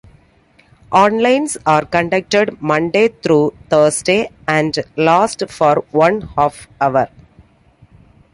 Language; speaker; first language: English; non-native, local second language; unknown